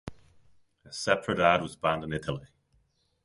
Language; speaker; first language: English; non-native, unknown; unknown